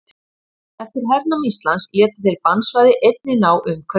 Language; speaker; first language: Icelandic; native; Icelandic